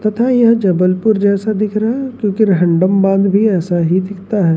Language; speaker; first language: Hindi; native; Hindi